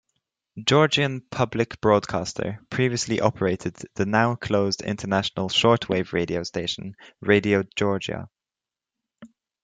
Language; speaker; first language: English; native; English